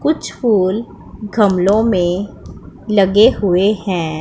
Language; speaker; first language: Hindi; non-native, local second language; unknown